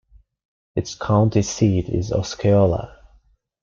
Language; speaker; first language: English; non-native, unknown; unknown